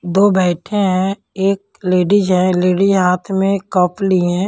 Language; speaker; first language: Hindi; non-native, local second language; Punjabi